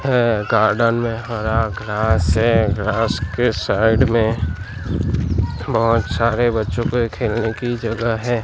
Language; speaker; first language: Hindi; non-native, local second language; Gujarati